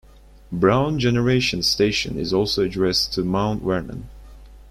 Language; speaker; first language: English; non-native, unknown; Turkish